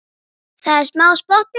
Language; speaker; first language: Icelandic; native; Icelandic